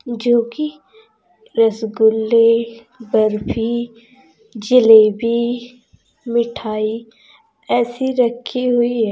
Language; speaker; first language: Hindi; native; Hindi